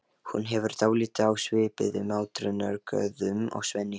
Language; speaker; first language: Icelandic; non-native, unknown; Lithuanian